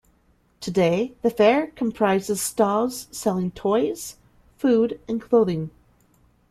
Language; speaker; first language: English; native; English